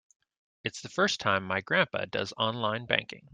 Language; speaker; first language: English; native; English